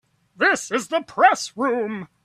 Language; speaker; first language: English; native; English